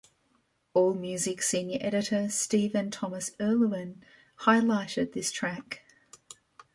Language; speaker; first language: English; native; English